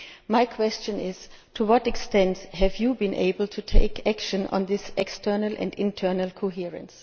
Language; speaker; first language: English; non-native, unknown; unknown